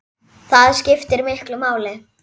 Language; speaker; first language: Icelandic; native; Icelandic